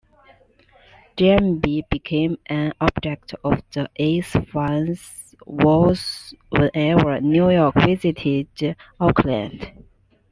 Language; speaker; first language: English; non-native, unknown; Chinese